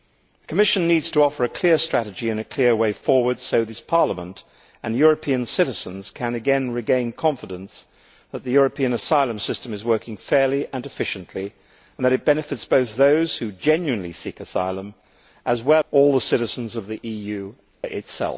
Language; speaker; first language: English; native; English